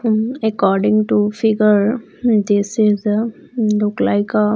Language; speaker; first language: English; non-native, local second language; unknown